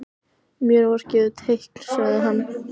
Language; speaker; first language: Icelandic; native; Icelandic